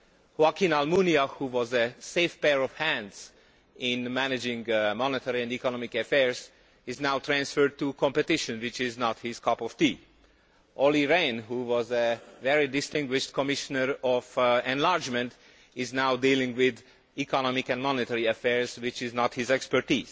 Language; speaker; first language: English; non-native, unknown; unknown